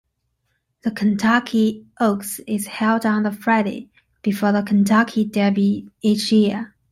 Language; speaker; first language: English; non-native, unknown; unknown